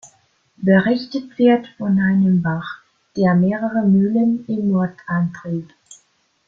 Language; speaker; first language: German; non-native, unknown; Italian